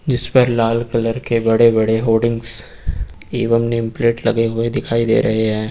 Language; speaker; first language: Hindi; native; Hindi